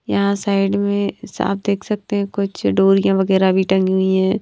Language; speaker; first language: Hindi; non-native, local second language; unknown